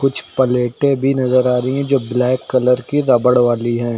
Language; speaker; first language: Hindi; native; Hindi